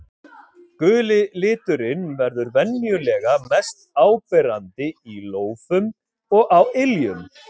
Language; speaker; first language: Icelandic; native; Icelandic